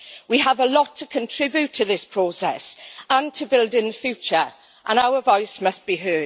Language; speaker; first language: English; native; English